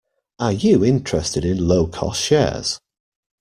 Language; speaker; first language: English; native; English